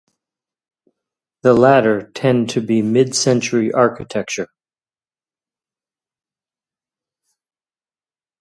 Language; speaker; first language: English; native; English